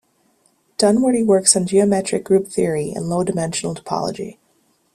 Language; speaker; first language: English; native; English